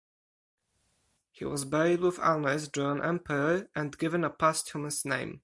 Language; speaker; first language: English; non-native, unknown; Polish